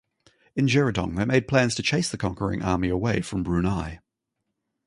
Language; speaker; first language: English; native; English